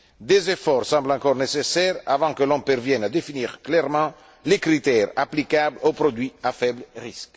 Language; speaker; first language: French; non-native, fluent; Italian